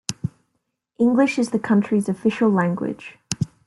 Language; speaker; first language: English; native; English